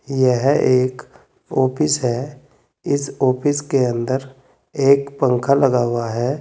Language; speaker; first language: Hindi; native; Hindi